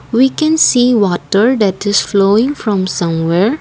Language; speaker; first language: English; non-native, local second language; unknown